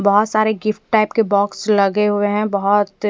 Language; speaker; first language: Hindi; non-native, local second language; Punjabi